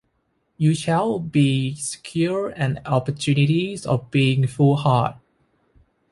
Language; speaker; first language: English; non-native, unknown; Thai